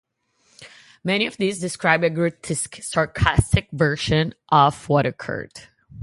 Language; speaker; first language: English; native; English